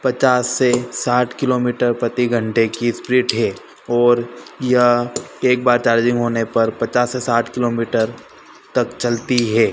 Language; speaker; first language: Hindi; native; Hindi